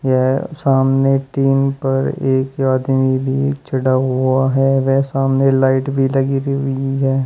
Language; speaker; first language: Hindi; native; Hindi